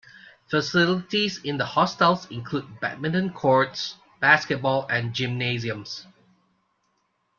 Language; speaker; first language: English; non-native, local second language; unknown